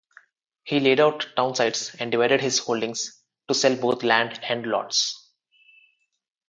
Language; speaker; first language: English; non-native, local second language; Telugu